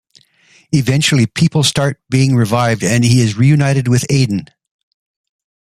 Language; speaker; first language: English; native; English